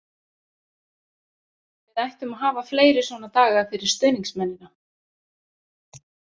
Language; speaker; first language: Icelandic; native; Icelandic